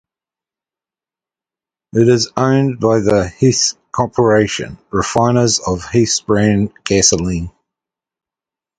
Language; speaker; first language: English; native; English